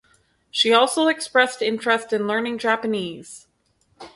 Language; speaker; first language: English; native; English